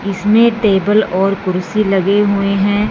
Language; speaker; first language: Hindi; non-native, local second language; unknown